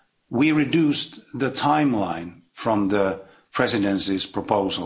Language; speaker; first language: English; non-native, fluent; Finnish